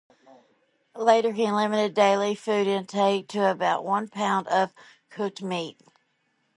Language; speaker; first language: English; native; English